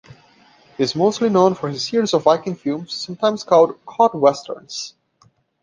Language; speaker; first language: English; non-native, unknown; Portuguese